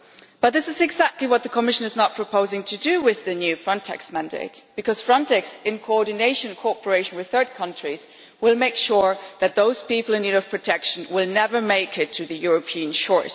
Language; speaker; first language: English; non-native, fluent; German